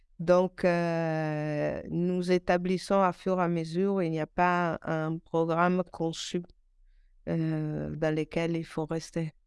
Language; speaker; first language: French; non-native, fluent; Italian